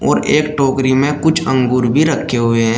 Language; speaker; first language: Hindi; native; Hindi